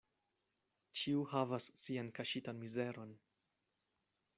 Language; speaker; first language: Esperanto; non-native, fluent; Spanish